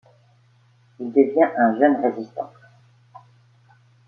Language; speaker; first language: French; native; French